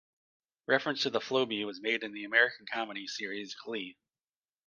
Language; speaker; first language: English; native; English